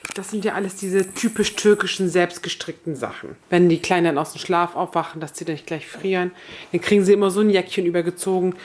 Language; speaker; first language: German; early bilingual, other home language; Turkish